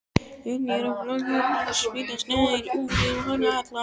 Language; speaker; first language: Icelandic; native; Icelandic